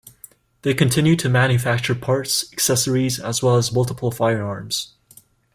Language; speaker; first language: English; native; English